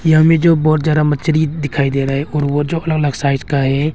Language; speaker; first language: Hindi; non-native, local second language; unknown